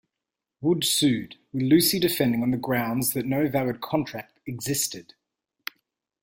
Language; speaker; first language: English; native; English